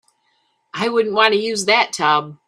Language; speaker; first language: English; native; English